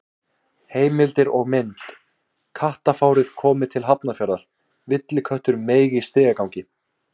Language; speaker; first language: Icelandic; native; Icelandic